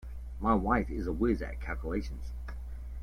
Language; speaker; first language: English; native; English